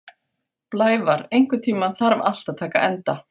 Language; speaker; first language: Icelandic; non-native, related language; Faroese